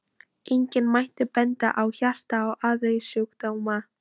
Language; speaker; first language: Icelandic; non-native, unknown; Polish